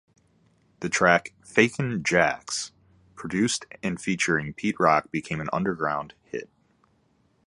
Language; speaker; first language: English; native; English